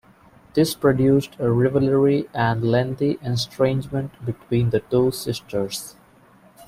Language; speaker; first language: English; non-native, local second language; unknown